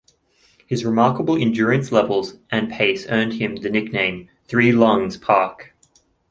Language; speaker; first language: English; native; English